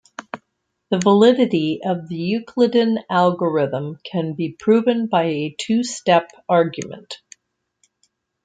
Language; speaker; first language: English; native; English